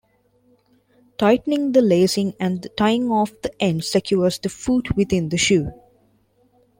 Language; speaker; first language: English; non-native, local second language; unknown